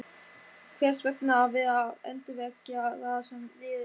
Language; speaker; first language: Icelandic; non-native, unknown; German